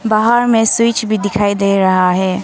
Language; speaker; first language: Hindi; non-native, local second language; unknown